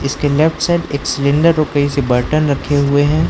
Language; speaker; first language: Hindi; non-native, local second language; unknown